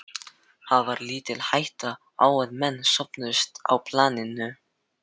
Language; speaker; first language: Icelandic; non-native, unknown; Filipino